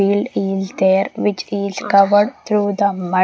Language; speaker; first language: English; non-native, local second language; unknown